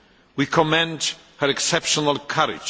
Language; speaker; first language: English; non-native, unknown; Polish